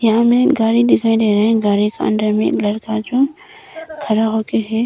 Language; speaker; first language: Hindi; non-native, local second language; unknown